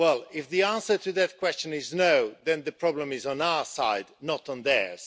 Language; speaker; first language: English; non-native, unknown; Swedish